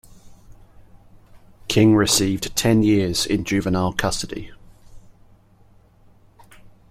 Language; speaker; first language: English; native; English